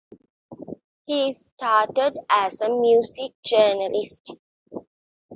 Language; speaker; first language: English; non-native, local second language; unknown